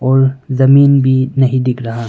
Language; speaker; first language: Hindi; non-native, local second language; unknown